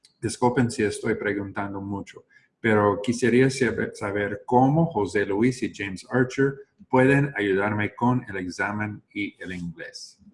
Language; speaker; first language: Spanish; non-native, learner; English